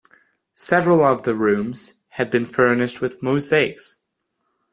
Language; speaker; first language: English; non-native, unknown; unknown